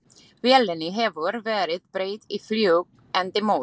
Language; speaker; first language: Icelandic; non-native, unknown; Slovak